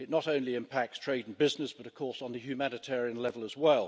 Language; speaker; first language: English; native; English